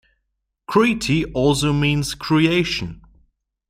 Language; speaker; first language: English; non-native, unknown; German